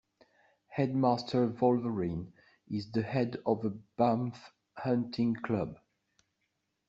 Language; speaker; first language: English; non-native, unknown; French